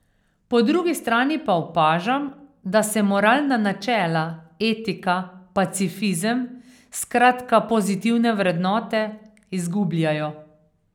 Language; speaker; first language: Slovenian; native; Slovenian